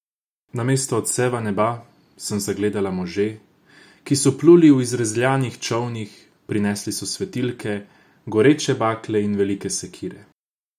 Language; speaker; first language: Slovenian; non-native, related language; Croatian